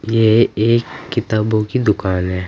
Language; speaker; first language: Hindi; native; Hindi